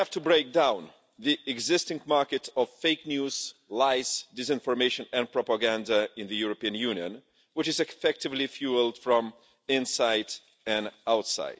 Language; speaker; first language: English; non-native, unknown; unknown